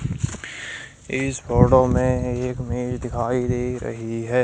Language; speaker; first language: Hindi; native; Hindi